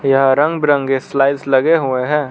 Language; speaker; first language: Hindi; non-native, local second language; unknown